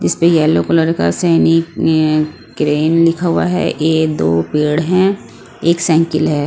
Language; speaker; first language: Hindi; non-native, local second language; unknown